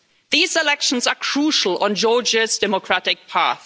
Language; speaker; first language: English; non-native, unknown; German